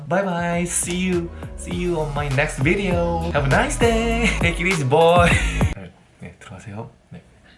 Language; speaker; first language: English; non-native, learner; Korean